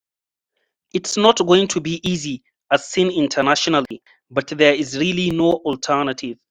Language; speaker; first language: English; non-native, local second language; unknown